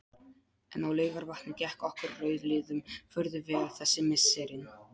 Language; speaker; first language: Icelandic; non-native, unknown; Polish